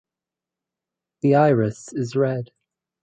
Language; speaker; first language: English; native; English